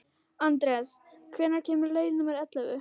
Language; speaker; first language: Icelandic; native; Icelandic